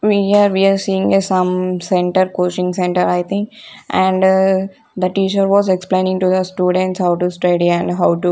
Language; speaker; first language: English; non-native, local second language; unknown